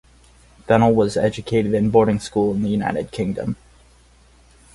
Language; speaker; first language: English; native; English